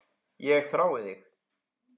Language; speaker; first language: Icelandic; native; Icelandic